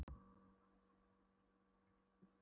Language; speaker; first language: Icelandic; non-native, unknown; Polish